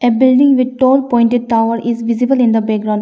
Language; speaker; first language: English; non-native, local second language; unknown